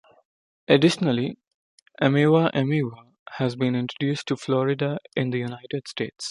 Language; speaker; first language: English; non-native, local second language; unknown